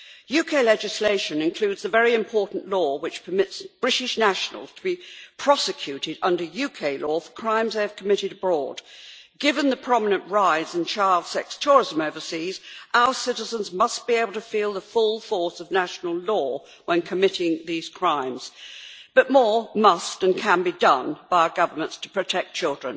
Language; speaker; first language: English; native; English